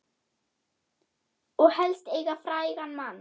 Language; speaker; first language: Icelandic; non-native, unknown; German